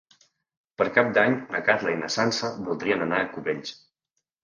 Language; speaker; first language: Catalan; native; Catalan